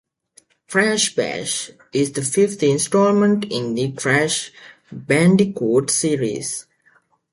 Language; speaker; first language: English; native; English